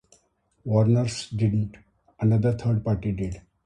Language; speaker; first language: English; non-native, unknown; Marathi